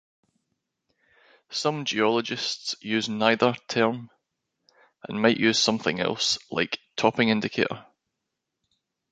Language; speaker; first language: English; native; English